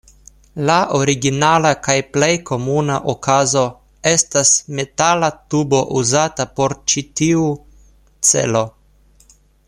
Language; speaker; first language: Esperanto; non-native, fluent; Russian